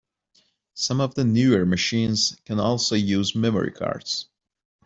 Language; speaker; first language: English; non-native, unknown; Persian